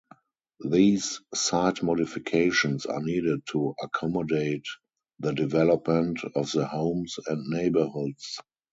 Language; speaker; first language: English; non-native, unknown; German